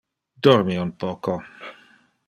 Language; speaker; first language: Interlingua; non-native, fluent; Dutch